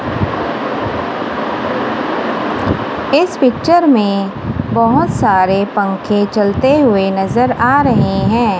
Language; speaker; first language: Hindi; non-native, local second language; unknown